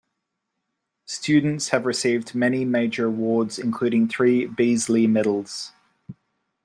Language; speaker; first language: English; native; English